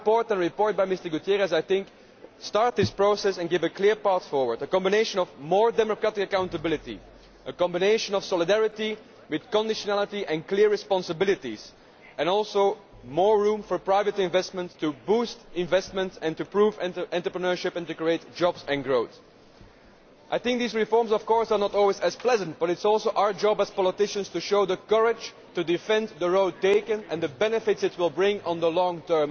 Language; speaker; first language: English; non-native, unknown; Dutch